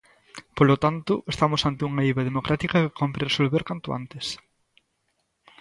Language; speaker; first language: Galician; native; Galician